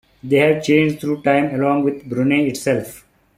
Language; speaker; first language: English; non-native, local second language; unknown